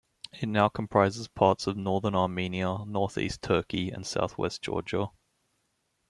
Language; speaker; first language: English; native; English